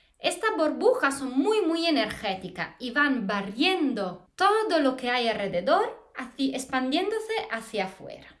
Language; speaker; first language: Spanish; non-native, fluent; Italian